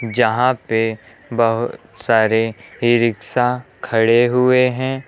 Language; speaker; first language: Hindi; native; Hindi